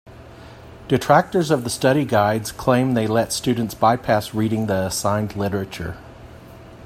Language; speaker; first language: English; non-native, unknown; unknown